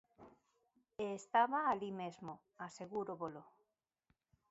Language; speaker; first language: Galician; native; Galician